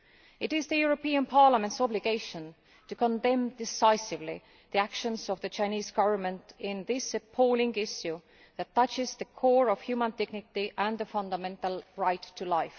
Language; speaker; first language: English; non-native, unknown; Estonian